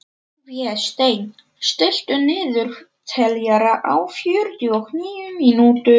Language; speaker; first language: Icelandic; non-native, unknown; Polish